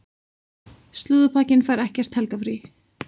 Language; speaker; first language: Icelandic; native; Icelandic